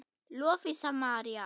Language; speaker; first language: Icelandic; non-native, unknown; German